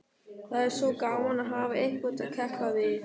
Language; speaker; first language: Icelandic; non-native, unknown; German